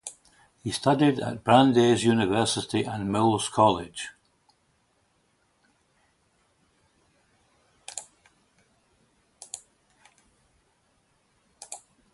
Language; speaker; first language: English; native; English